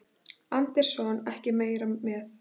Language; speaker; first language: Icelandic; native; Icelandic